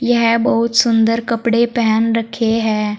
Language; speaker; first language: Hindi; native; Hindi